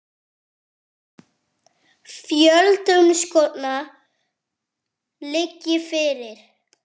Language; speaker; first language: Icelandic; non-native, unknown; French